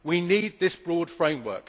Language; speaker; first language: English; native; English